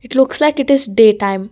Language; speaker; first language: English; non-native, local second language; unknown